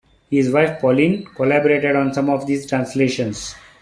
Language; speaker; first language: English; non-native, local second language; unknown